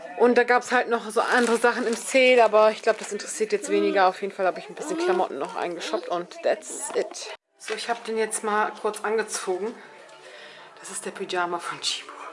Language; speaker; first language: German; early bilingual, other home language; Turkish